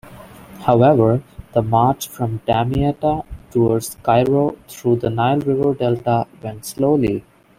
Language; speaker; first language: English; non-native, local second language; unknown